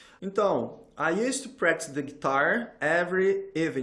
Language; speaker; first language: English; non-native, fluent; Portuguese